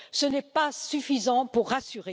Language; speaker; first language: French; native; French